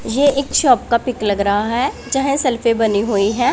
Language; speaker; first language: Hindi; non-native, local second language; Punjabi